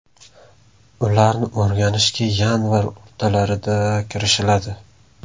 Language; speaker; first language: Uzbek; native; Uzbek